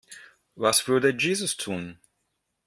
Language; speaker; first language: German; non-native, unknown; Russian